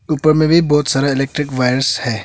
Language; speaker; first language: Hindi; non-native, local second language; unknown